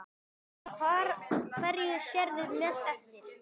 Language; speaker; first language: Icelandic; native; Icelandic